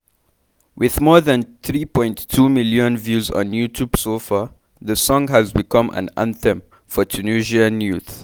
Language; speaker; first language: English; non-native, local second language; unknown